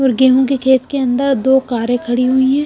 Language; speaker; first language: Hindi; non-native, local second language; Punjabi